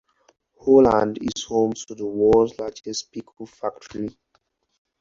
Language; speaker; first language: English; non-native, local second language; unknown